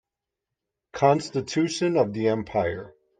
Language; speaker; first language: English; native; English